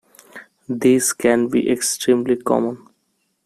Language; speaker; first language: English; non-native, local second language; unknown